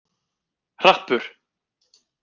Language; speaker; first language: Icelandic; native; Icelandic